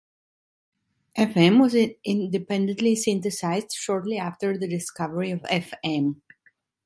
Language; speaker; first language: English; non-native, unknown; Italian